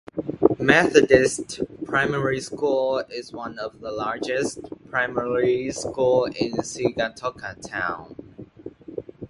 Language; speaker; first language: English; non-native, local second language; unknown